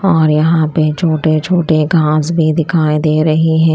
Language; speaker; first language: Hindi; non-native, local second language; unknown